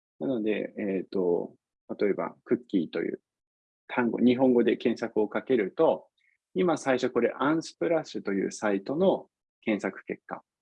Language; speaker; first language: Japanese; non-native, fluent; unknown